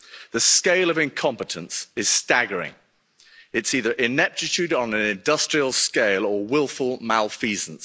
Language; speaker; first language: English; native; English